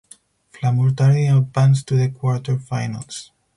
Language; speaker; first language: English; non-native, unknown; Spanish